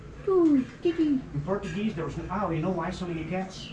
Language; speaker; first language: English; non-native, fluent; Portuguese